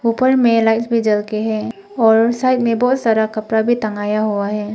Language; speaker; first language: Hindi; non-native, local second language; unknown